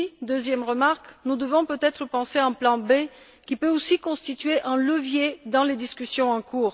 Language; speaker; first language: French; non-native, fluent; Bulgarian